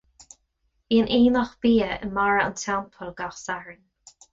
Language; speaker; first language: Irish; non-native, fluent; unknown